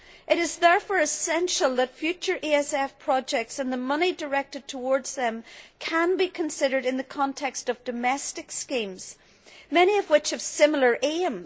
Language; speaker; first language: English; native; English